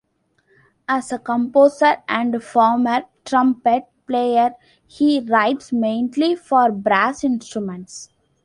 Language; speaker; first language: English; non-native, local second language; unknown